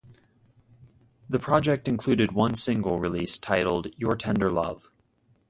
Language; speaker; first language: English; native; English